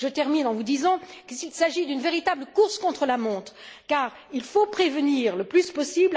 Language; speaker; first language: French; native; French